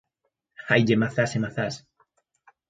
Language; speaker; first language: Galician; native; Galician